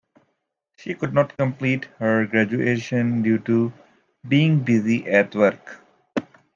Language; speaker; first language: English; native; English